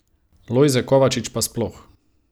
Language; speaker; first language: Slovenian; non-native, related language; Croatian